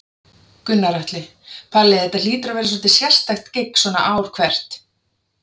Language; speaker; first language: Icelandic; native; Icelandic